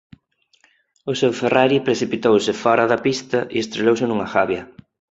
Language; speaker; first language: Galician; non-native, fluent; Spanish